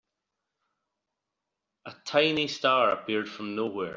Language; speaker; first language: English; native; English